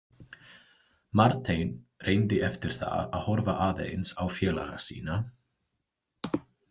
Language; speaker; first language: Icelandic; non-native, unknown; English